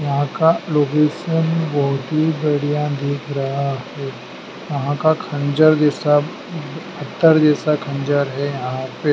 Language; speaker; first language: Hindi; native; Hindi